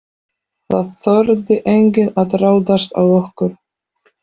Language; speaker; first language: Icelandic; non-native, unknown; Polish